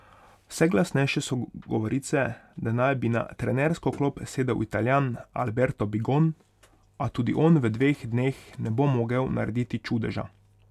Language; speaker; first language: Slovenian; non-native, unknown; Hungarian